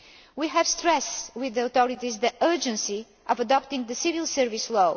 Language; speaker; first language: English; non-native, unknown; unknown